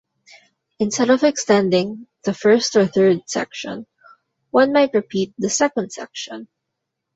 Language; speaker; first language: English; non-native, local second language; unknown